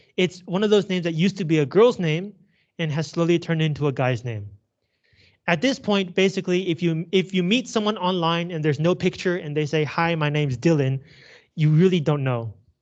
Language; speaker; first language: English; native; English